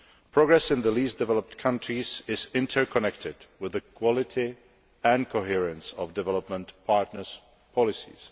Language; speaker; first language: English; non-native, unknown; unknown